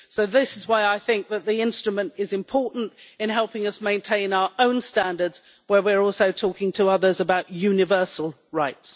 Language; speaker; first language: English; native; English